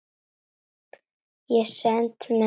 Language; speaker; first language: Icelandic; non-native, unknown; Latvian